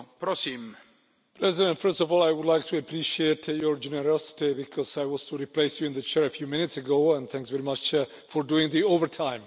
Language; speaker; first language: English; non-native, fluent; Czech